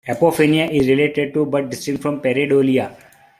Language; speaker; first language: English; non-native, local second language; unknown